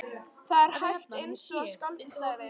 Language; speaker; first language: Icelandic; native; Icelandic